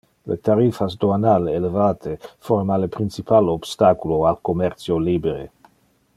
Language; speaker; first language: Interlingua; non-native, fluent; Dutch